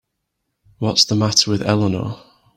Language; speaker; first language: English; native; English